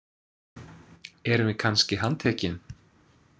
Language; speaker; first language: Icelandic; non-native, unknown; English